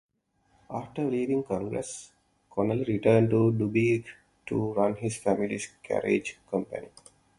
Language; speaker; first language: English; non-native, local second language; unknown